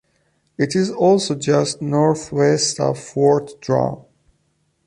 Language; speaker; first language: English; non-native, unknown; Persian